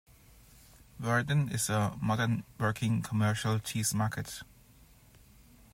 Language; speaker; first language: English; non-native, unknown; German